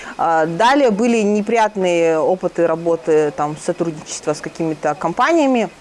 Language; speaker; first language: Russian; native; Russian